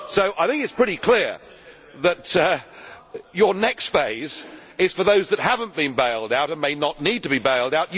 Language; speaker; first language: English; native; English